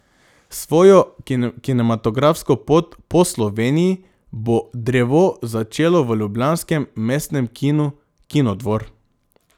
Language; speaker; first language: Slovenian; non-native, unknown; Macedonian